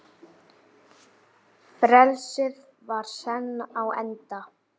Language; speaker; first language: Icelandic; native; Icelandic